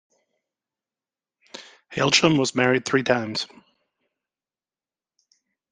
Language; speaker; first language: English; non-native, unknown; German